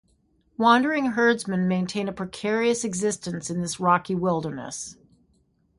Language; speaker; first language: English; native; English